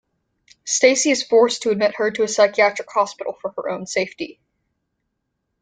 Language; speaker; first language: English; native; English